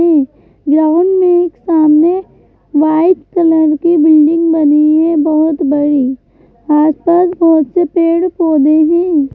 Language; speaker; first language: Hindi; native; Hindi